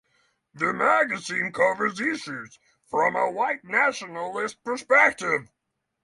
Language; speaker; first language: English; non-native, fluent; Norwegian